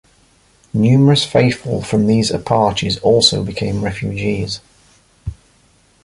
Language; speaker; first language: English; native; English